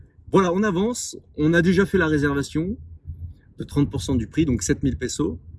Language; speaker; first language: French; native; French